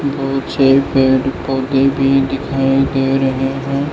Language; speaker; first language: Hindi; non-native, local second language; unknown